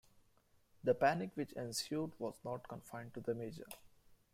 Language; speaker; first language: English; non-native, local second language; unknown